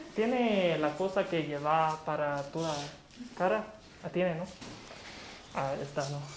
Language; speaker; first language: Spanish; non-native, learner; English